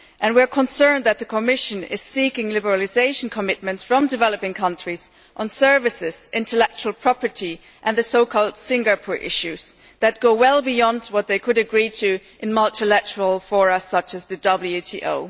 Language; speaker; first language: English; non-native, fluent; German